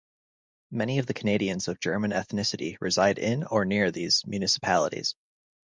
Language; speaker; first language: English; native; English